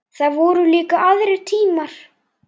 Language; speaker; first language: Icelandic; native; Icelandic